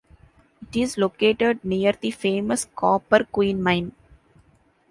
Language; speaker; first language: English; non-native, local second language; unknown